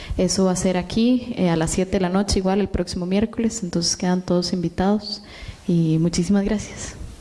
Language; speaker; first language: Spanish; native; Spanish